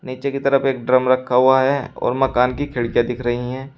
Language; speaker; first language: Hindi; native; Hindi